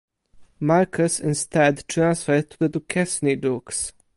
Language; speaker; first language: English; non-native, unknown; Polish